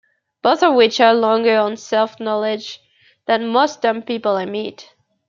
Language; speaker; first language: English; native; English